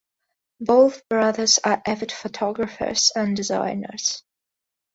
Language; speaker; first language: English; non-native, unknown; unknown